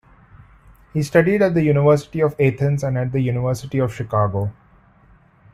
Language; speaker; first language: English; non-native, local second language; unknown